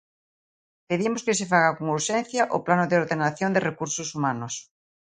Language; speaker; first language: Galician; native; Galician